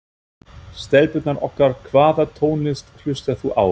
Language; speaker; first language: Icelandic; non-native, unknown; German